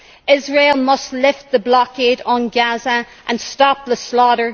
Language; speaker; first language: English; native; English